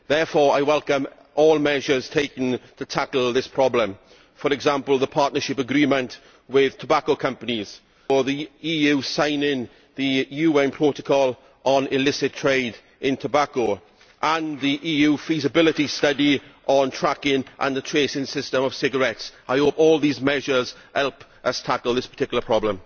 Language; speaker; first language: English; native; English